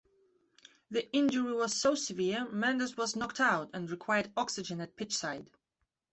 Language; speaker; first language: English; non-native, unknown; Belarusian